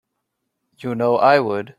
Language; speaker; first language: English; native; English